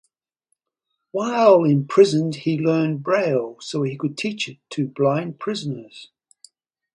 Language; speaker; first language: English; native; English